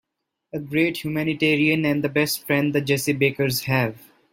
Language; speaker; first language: English; non-native, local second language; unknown